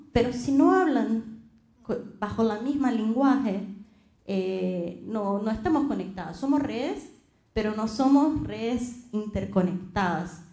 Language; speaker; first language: Spanish; non-native, related language; Portuguese